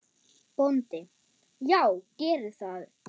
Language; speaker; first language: Icelandic; non-native, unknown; German